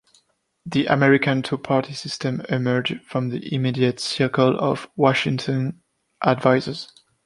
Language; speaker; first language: English; non-native, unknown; French